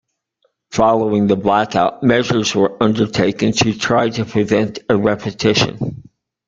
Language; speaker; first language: English; native; English